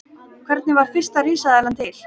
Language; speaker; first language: Icelandic; native; Icelandic